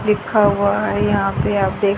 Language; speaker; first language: Hindi; native; Hindi